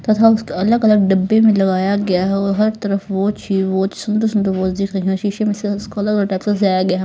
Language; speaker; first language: Hindi; native; Hindi